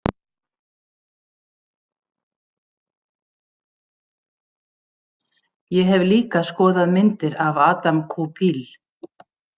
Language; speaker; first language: Icelandic; native; Icelandic